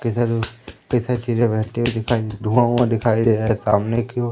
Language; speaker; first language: Hindi; native; Hindi